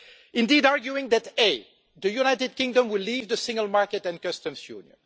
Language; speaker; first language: English; non-native, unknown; French